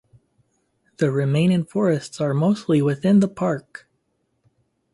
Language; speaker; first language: English; native; English